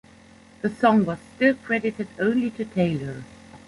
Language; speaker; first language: English; non-native, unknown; German